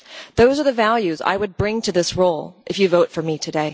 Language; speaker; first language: English; non-native, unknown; Dutch